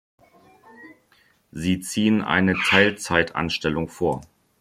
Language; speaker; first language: German; native; German